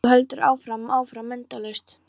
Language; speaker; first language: Icelandic; non-native, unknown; Polish